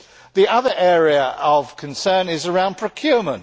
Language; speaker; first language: English; native; English